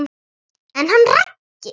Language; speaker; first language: Icelandic; native; Icelandic